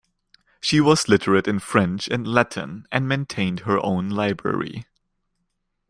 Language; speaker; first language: English; non-native, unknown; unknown